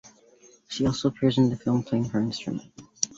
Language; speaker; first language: English; native; English